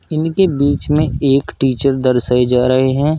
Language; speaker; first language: Hindi; native; Hindi